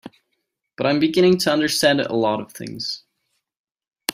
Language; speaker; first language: English; native; English